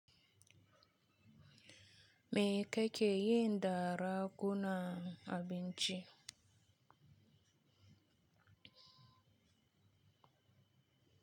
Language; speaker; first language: Hausa; native; Hausa